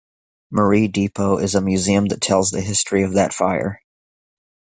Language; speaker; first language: English; native; English